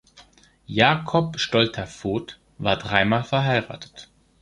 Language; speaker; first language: German; non-native, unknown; Greek